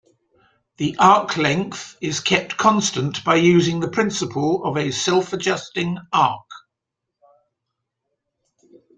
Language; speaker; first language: English; native; English